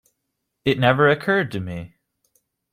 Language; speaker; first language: English; native; English